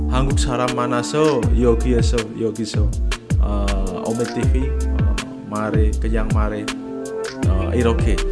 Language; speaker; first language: Korean; non-native, learner; Indonesian